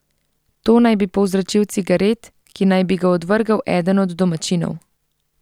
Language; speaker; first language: Slovenian; native; Slovenian